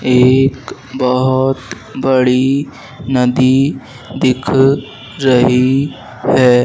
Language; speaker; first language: Hindi; native; Hindi